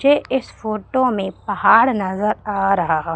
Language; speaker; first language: Hindi; native; Hindi